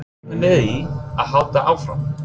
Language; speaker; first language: Icelandic; non-native, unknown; English